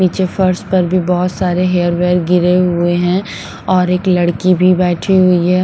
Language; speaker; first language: Hindi; non-native, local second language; Punjabi